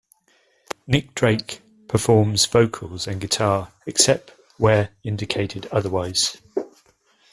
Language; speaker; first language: English; native; English